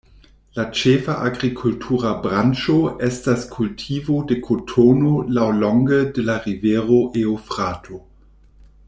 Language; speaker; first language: Esperanto; non-native, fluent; German